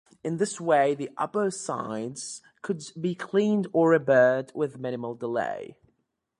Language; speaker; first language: English; native; English